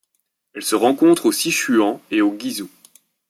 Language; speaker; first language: French; native; French